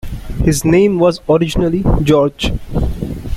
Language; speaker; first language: English; non-native, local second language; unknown